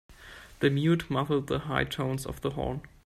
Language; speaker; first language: English; non-native, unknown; German